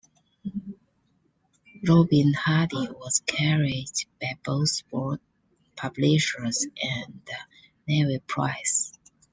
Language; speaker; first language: English; non-native, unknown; Chinese